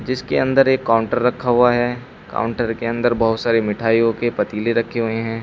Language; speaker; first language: Hindi; native; Hindi